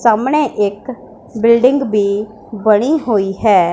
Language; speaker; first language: Hindi; non-native, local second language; Punjabi